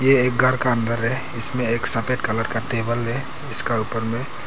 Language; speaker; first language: Hindi; early bilingual, other home language; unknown